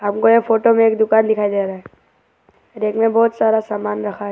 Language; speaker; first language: Hindi; non-native, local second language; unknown